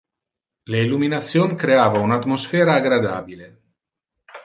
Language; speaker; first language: Interlingua; non-native, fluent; Italian